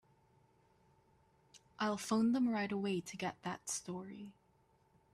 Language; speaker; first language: English; native; English